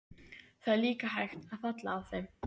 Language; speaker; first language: Icelandic; native; Icelandic